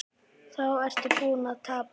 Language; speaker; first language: Icelandic; native; Icelandic